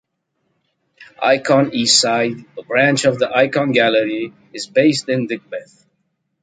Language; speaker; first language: English; native; English